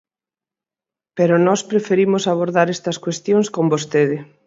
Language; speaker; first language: Galician; native; Galician